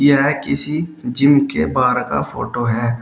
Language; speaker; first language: Hindi; native; Hindi